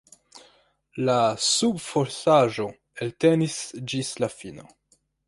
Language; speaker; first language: Esperanto; non-native, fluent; French